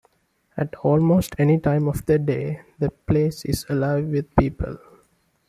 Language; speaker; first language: English; non-native, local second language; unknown